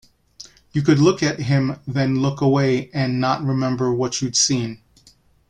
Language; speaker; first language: English; native; English